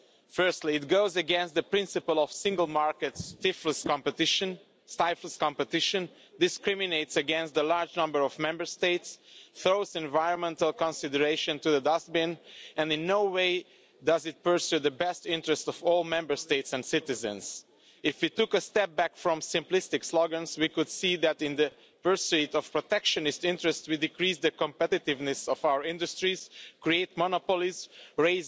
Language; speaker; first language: English; non-native, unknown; Romanian